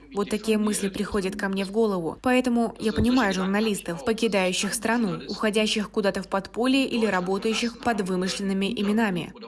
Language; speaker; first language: Russian; non-native, fluent; German